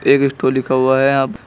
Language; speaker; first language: Hindi; native; Hindi